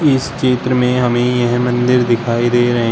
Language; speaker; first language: Hindi; native; Hindi